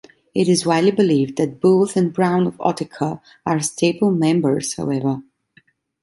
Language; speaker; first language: English; non-native, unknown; Italian